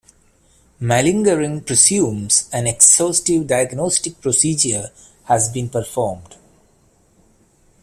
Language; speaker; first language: English; non-native, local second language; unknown